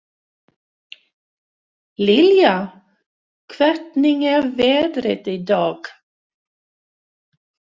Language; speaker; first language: Icelandic; non-native, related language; Swedish